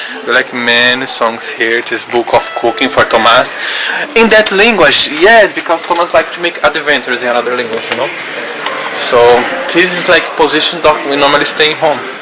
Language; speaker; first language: English; non-native, fluent; Portuguese